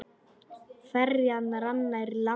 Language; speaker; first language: Icelandic; non-native, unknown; Polish